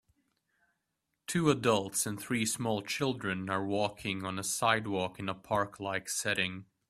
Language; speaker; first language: English; native; English